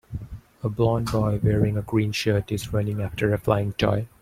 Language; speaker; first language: English; non-native, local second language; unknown